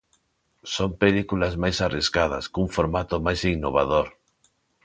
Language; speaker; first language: Galician; non-native, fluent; Spanish